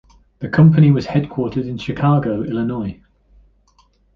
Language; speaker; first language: English; native; English